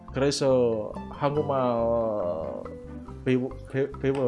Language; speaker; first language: Korean; non-native, learner; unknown